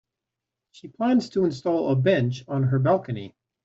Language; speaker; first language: English; native; English